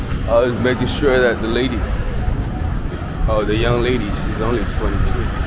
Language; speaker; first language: English; native; English